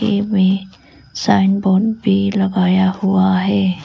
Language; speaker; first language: Hindi; non-native, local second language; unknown